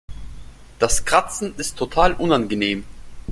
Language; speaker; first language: German; non-native, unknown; Russian